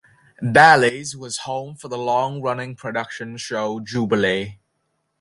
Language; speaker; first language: English; native; English